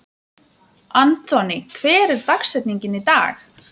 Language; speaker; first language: Icelandic; non-native, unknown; Lithuanian